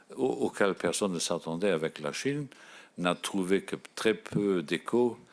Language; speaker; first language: French; non-native, local second language; Luxembourgish